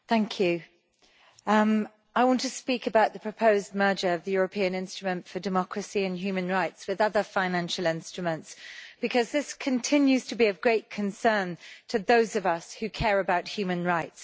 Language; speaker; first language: English; native; English